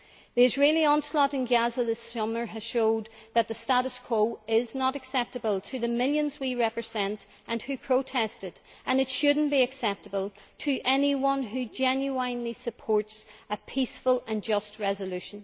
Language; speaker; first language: English; native; English